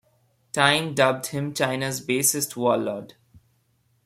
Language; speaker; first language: English; non-native, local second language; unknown